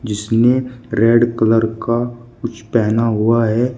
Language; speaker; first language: Hindi; native; Hindi